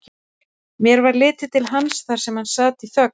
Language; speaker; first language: Icelandic; native; Icelandic